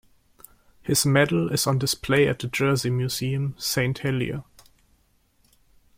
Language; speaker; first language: English; non-native, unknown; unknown